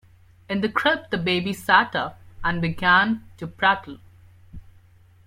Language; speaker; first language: English; non-native, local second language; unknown